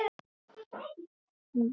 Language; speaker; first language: Icelandic; native; Icelandic